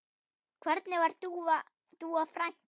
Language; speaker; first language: Icelandic; non-native, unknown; German